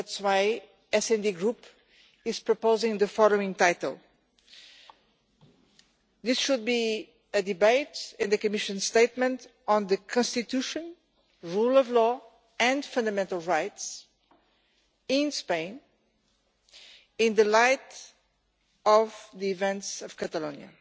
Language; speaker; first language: English; non-native, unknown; Portuguese